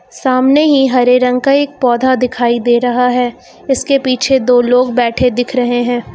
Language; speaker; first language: Hindi; native; Hindi